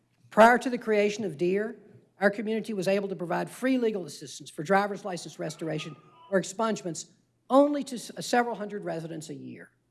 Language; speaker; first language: English; native; English